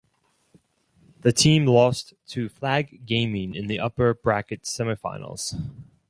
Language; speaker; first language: English; non-native, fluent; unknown